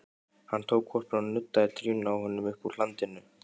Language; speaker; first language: Icelandic; native; Icelandic